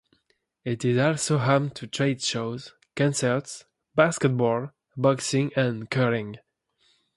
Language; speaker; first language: English; non-native, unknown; French